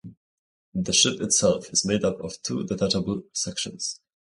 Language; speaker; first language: English; native; English